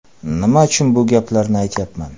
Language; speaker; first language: Uzbek; non-native, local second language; Kara-Kalpak